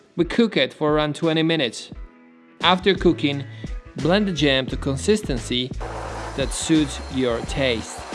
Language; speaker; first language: English; non-native, fluent; Polish